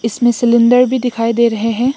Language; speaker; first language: Hindi; non-native, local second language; Bangla